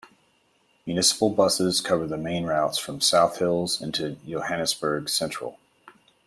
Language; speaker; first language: English; native; English